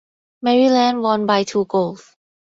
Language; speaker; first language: English; non-native, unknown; Thai